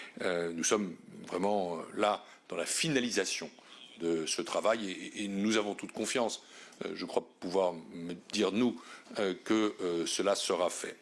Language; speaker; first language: French; native; French